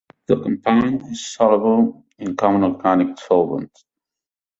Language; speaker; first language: English; non-native, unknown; Catalan